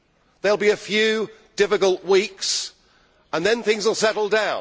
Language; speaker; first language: English; native; English